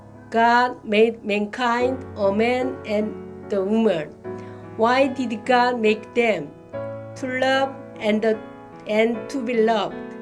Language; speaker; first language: English; non-native, learner; Korean